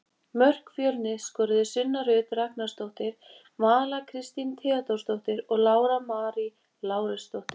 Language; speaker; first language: Icelandic; native; Icelandic